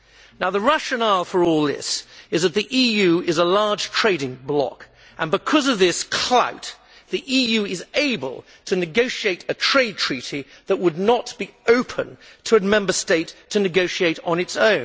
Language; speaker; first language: English; native; English